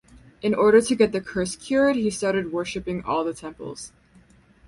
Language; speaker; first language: English; native; English